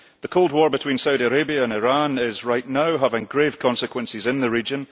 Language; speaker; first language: English; early bilingual, heritage; English